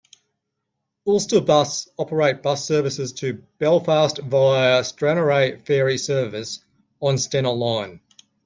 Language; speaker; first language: English; native; English